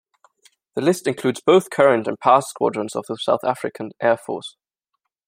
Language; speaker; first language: English; non-native, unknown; German